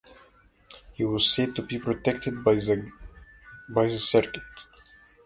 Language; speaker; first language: English; native; English